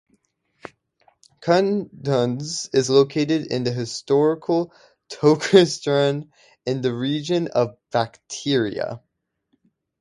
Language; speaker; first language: English; native; English